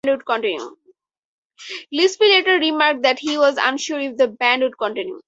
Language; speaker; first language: English; native; English